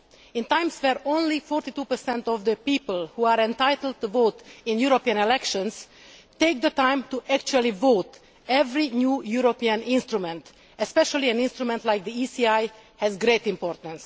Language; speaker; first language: English; non-native, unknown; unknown